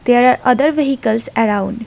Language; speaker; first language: English; non-native, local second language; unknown